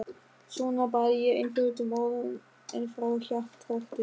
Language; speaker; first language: Icelandic; non-native, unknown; German